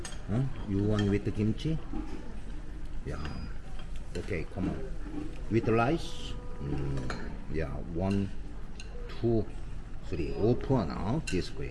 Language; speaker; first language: English; non-native, learner; Korean